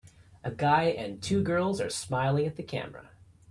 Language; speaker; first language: English; native; English